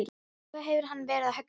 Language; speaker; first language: Icelandic; non-native, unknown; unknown